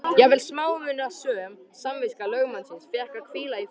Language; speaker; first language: Icelandic; native; Icelandic